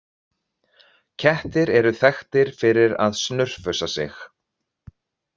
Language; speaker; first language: Icelandic; native; Icelandic